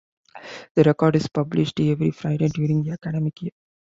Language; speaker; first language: English; non-native, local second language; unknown